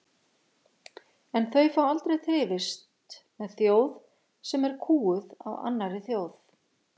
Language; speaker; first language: Icelandic; native; Icelandic